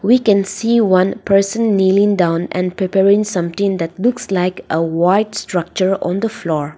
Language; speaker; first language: English; non-native, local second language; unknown